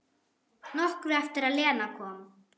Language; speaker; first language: Icelandic; non-native, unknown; German